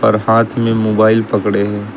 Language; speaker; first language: Hindi; native; Hindi